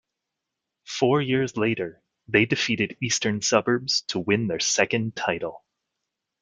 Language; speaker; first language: English; native; English